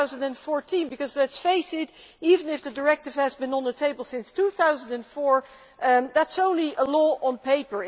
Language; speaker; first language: English; non-native, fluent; Dutch